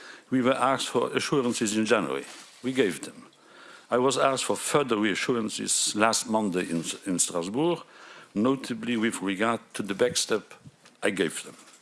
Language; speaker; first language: English; non-native, fluent; Luxembourgish